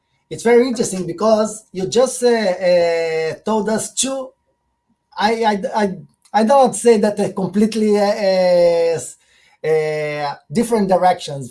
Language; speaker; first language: English; non-native, fluent; Portuguese